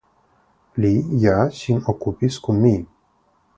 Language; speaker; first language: Esperanto; non-native, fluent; Russian